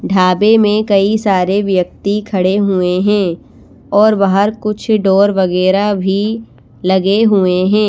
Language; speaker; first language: Hindi; native; Hindi